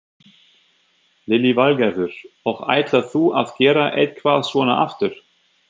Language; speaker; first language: Icelandic; non-native, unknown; German